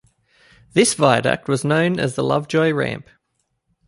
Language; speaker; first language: English; native; English